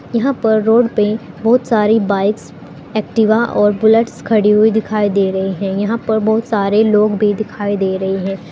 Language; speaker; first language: Hindi; native; Hindi